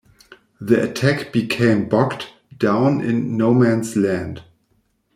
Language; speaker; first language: English; non-native, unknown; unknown